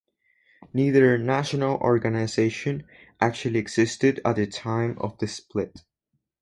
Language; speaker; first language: English; non-native, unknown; Spanish